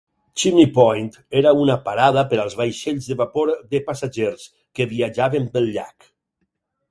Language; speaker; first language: Catalan; native; Catalan